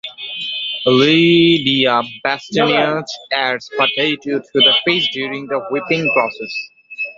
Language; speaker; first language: English; non-native, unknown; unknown